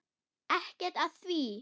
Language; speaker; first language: Icelandic; non-native, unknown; German